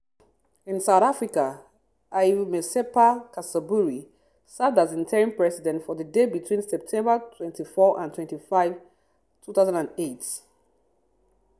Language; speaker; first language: English; non-native, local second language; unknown